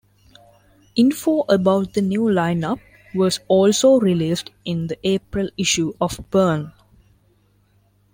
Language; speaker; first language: English; non-native, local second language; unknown